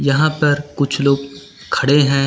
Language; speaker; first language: Hindi; native; Hindi